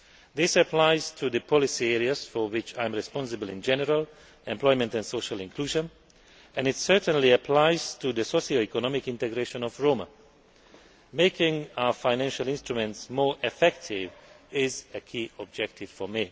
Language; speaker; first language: English; non-native, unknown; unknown